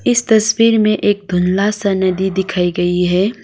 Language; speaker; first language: Hindi; non-native, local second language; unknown